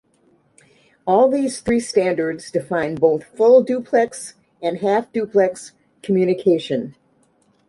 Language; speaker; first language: English; native; English